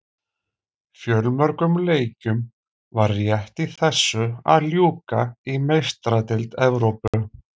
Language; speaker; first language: Icelandic; native; Icelandic